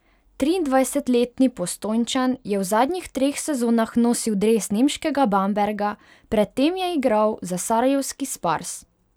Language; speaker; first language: Slovenian; non-native, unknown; Hungarian